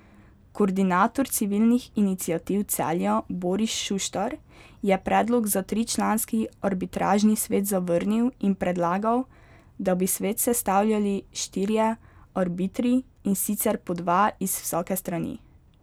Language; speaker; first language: Slovenian; native; Slovenian